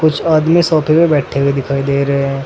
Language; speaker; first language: Hindi; native; Hindi